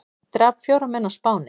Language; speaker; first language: Icelandic; native; Icelandic